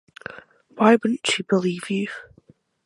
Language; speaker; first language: English; native; English